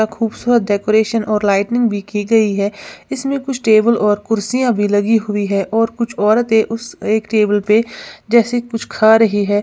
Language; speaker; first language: Hindi; native; Hindi